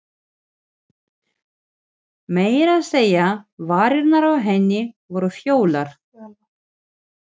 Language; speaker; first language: Icelandic; non-native, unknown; Ukrainian